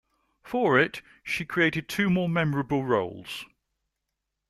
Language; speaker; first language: English; native; English